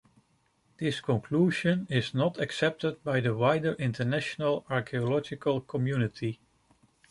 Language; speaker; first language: English; non-native, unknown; Dutch